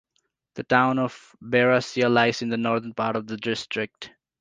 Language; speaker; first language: English; non-native, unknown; Nepali